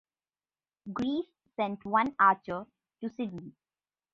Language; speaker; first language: English; non-native, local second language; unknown